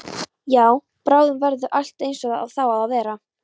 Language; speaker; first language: Icelandic; non-native, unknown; Polish